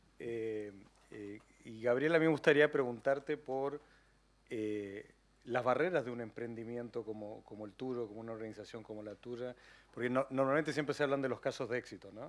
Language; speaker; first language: Spanish; native; Spanish